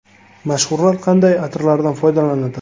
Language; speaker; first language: Uzbek; native; Uzbek